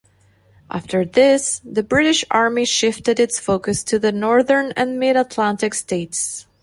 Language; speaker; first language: English; non-native, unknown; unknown